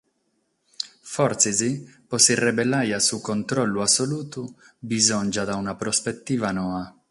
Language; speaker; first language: Sardinian; non-native, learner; Catalan